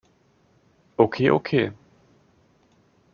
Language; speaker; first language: German; native; German